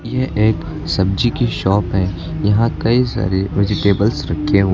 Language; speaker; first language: Hindi; native; Hindi